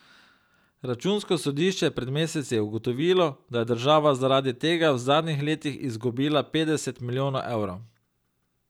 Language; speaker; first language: Slovenian; native; Slovenian